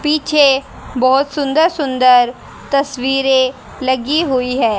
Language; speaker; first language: Hindi; native; Hindi